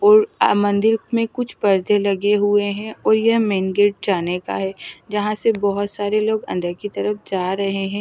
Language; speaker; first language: Hindi; native; Hindi